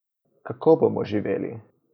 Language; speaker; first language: Slovenian; native; Slovenian